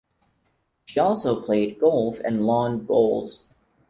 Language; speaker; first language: English; non-native, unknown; Portuguese